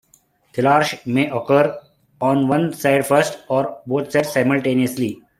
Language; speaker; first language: English; non-native, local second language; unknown